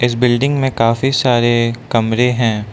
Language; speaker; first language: Hindi; non-native, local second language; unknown